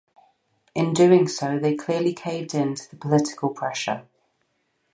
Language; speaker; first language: English; native; English